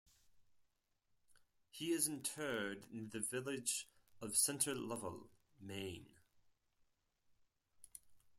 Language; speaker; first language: English; non-native, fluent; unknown